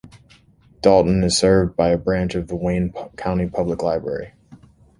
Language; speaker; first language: English; native; English